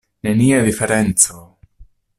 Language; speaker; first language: Esperanto; non-native, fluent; Italian